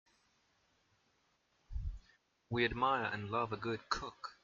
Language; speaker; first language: English; non-native, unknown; French